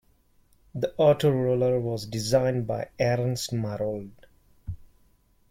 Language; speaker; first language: English; non-native, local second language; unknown